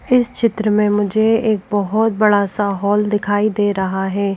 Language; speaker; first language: Hindi; native; Hindi